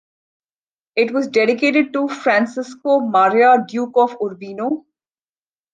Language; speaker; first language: English; non-native, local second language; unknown